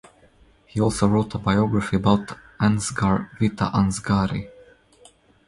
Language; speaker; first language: English; non-native, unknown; Croatian